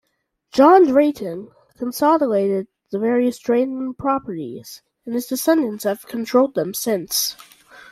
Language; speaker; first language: English; native; English